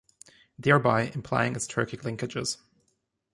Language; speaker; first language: English; non-native, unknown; German